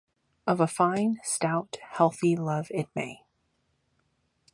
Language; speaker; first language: English; native; English